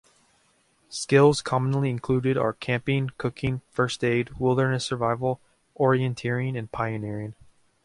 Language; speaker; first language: English; native; English